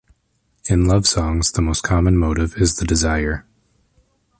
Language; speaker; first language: English; native; English